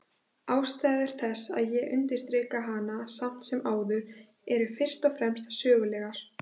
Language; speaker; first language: Icelandic; native; Icelandic